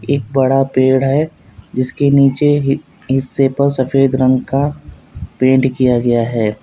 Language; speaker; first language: Hindi; native; Hindi